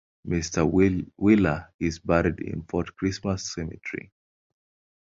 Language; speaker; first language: English; non-native, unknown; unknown